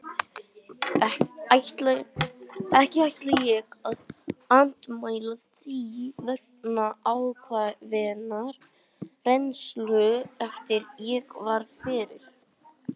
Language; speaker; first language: Icelandic; native; Icelandic